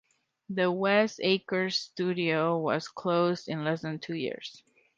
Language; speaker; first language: English; non-native, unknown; Spanish